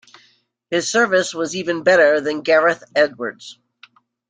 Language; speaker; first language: English; native; English